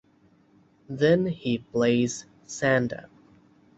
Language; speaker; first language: English; non-native, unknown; Bangla